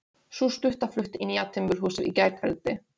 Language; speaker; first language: Icelandic; non-native, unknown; Polish